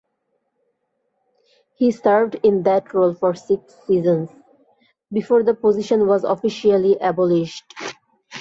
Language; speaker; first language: English; non-native, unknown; Bangla